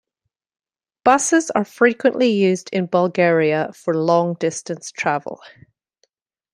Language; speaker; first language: English; native; English